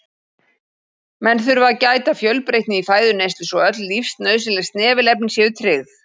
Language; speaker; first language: Icelandic; native; Icelandic